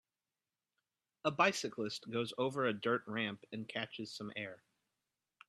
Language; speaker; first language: English; native; English